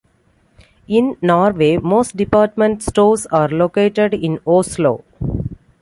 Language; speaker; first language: English; non-native, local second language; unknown